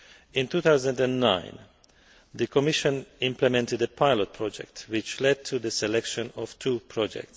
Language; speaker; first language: English; non-native, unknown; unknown